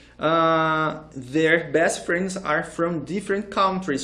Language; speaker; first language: English; non-native, fluent; Portuguese